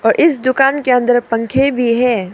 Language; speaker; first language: Hindi; non-native, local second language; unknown